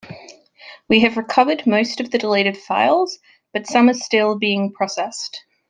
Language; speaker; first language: English; native; English